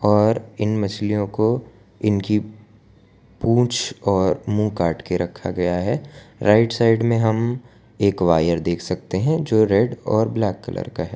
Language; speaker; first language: Hindi; non-native, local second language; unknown